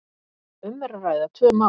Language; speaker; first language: Icelandic; native; Icelandic